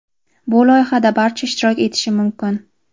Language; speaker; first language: Uzbek; native; Uzbek